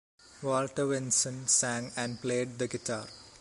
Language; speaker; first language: English; non-native, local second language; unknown